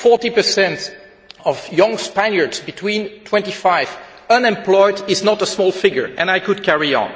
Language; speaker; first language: English; non-native, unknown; French